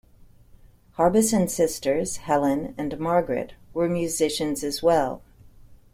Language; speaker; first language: English; native; English